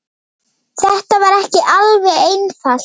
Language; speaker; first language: Icelandic; native; Icelandic